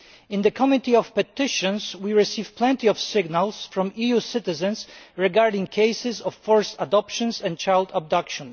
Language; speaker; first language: English; non-native, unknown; Polish